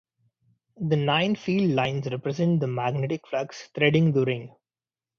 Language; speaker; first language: English; non-native, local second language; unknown